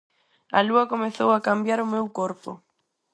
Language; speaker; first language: Galician; non-native, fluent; Spanish